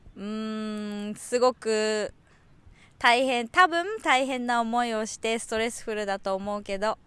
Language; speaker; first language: Japanese; native; Japanese